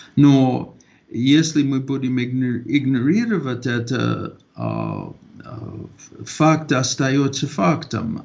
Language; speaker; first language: Russian; non-native, fluent; English